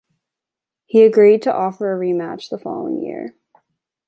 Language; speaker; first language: English; native; English